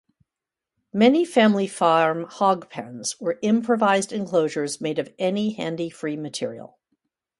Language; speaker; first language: English; native; English